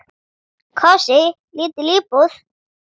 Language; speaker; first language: Icelandic; native; Icelandic